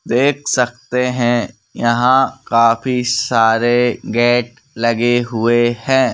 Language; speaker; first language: Hindi; native; Hindi